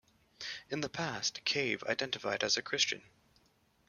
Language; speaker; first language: English; native; English